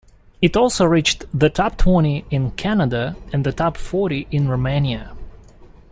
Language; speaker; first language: English; non-native, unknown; Russian